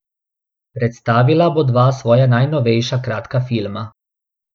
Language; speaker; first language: Slovenian; non-native, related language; Bosnian